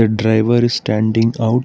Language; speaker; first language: English; non-native, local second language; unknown